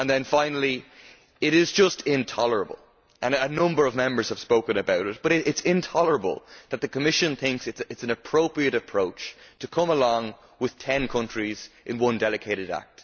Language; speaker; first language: English; native; English